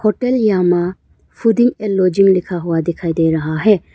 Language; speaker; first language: Hindi; early bilingual, other home language; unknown